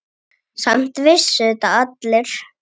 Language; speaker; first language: Icelandic; native; Icelandic